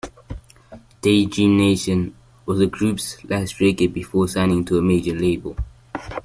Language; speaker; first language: English; native; English